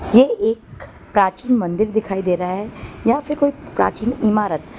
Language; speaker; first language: Hindi; non-native, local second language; Gujarati